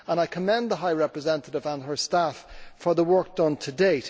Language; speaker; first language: English; native; English